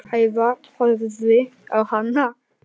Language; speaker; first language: Icelandic; non-native, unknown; Polish